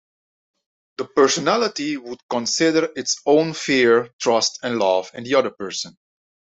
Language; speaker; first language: English; non-native, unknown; Dutch